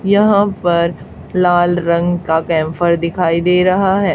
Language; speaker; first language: Hindi; native; Hindi